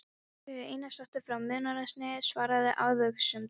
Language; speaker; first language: Icelandic; non-native, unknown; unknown